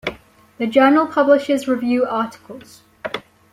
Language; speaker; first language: English; native; English